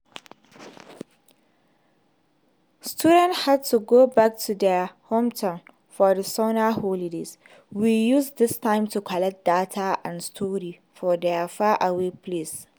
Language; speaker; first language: English; non-native, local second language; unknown